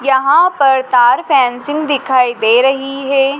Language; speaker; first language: Hindi; native; Hindi